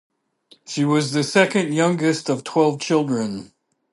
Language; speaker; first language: English; native; English